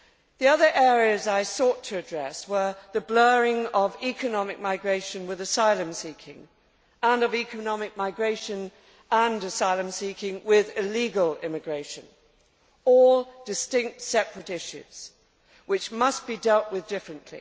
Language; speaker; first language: English; native; English